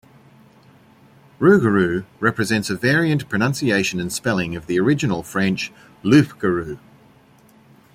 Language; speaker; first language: English; native; English